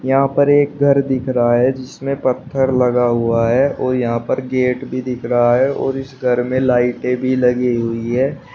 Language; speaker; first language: Hindi; native; Hindi